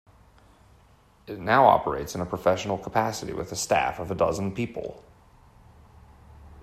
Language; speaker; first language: English; native; English